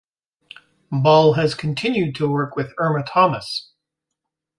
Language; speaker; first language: English; native; English